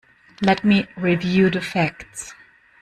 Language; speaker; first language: English; non-native, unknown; German